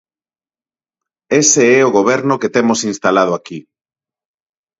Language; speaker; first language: Galician; non-native, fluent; Spanish